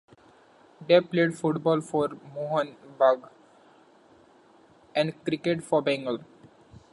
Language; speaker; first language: English; non-native, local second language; Marathi